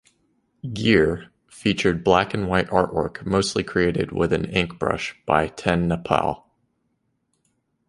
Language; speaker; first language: English; native; English